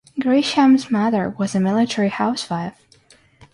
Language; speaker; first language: English; non-native, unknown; Russian